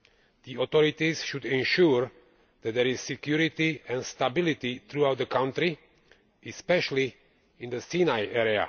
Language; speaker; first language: English; non-native, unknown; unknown